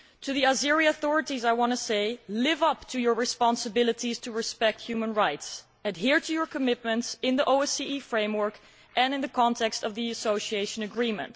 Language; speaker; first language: English; non-native, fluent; Dutch